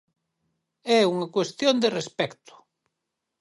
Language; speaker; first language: Galician; native; Galician